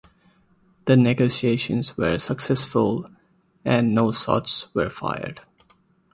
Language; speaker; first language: English; non-native, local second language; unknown